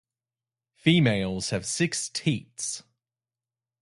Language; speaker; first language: English; native; English